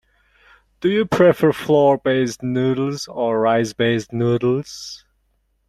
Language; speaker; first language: English; non-native, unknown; Mongolian